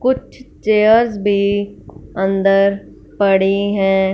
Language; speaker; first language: Hindi; non-native, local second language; Punjabi